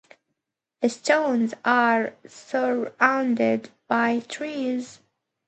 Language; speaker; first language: English; native; English